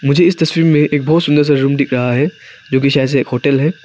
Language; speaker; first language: Hindi; non-native, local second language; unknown